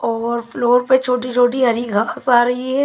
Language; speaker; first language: Hindi; non-native, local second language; Punjabi